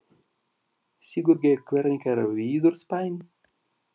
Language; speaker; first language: Icelandic; non-native, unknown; Russian